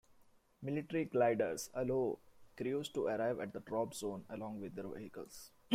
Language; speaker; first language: English; non-native, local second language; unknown